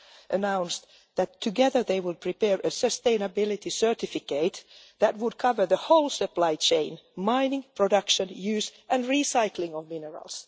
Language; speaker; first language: English; non-native, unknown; Finnish